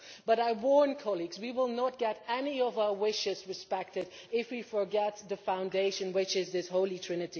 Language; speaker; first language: English; non-native, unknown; Dutch